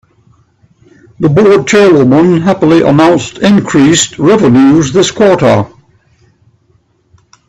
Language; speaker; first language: English; native; English